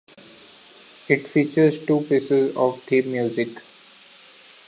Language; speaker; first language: English; non-native, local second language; Marathi